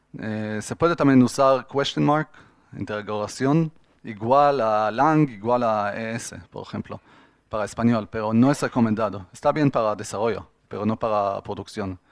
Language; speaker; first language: Spanish; non-native, fluent; Hebrew